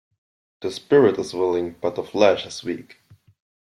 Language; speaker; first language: English; non-native, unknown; German